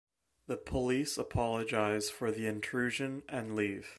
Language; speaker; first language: English; native; English